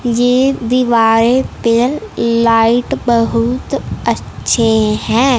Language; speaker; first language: Hindi; non-native, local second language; Punjabi